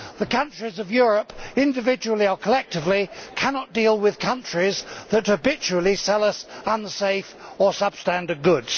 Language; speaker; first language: English; native; English